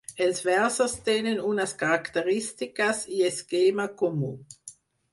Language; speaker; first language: Catalan; non-native, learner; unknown